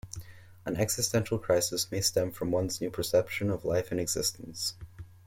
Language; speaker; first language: English; native; English